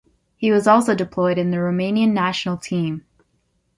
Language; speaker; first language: English; native; English